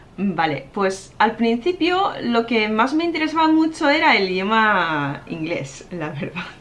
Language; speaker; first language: Spanish; non-native, fluent; Japanese